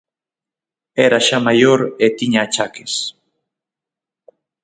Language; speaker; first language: Galician; native; Galician